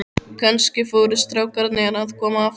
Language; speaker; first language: Icelandic; native; Icelandic